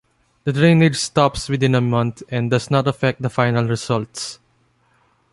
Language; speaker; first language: English; non-native, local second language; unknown